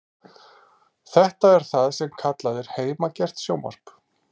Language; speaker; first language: Icelandic; native; Icelandic